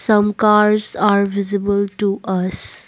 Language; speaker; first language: English; non-native, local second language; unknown